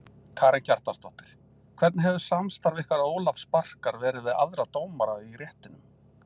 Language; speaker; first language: Icelandic; native; Icelandic